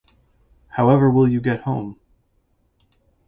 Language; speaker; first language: English; native; English